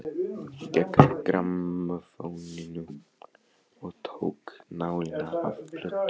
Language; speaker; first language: Icelandic; non-native, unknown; Polish